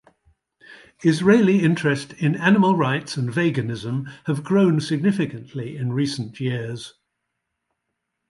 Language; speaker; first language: English; native; English